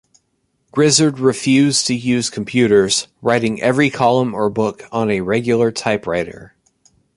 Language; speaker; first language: English; native; English